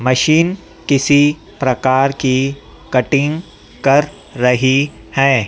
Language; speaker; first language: Hindi; native; Hindi